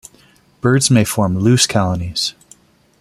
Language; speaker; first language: English; non-native, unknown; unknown